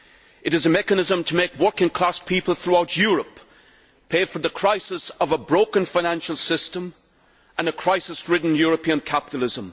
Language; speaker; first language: English; native; English